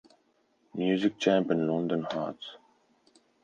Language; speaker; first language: English; non-native, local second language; Afrikaans